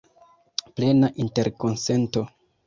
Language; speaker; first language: Esperanto; non-native, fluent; Kinyarwanda